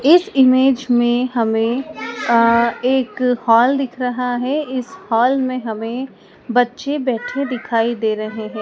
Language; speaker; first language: Hindi; native; Hindi